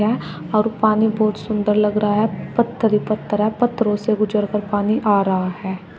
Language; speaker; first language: Hindi; native; Hindi